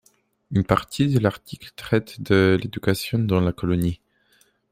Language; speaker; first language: French; non-native, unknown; Polish